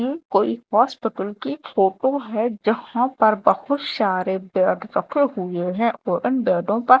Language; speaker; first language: Hindi; native; Hindi